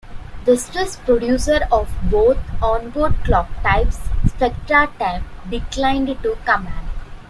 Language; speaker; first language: English; non-native, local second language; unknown